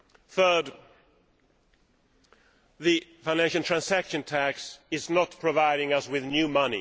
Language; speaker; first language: English; non-native, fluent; Swedish